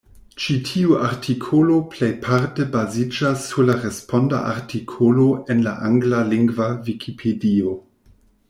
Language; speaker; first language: Esperanto; non-native, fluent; German